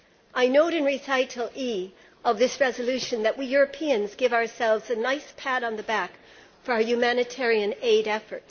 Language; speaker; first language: English; native; English